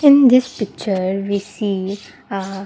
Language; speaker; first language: English; non-native, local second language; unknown